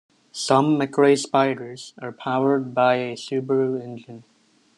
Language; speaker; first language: English; native; English